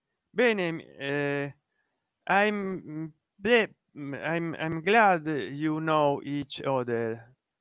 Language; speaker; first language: English; non-native, learner; Italian